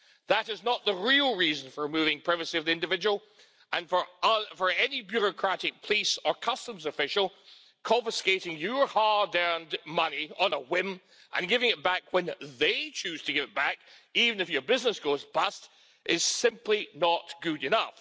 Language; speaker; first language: English; native; English